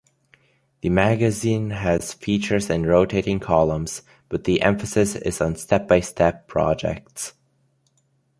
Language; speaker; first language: English; native; English